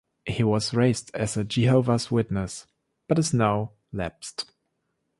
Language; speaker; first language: English; non-native, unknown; German